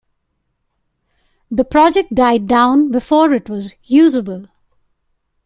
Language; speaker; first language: English; non-native, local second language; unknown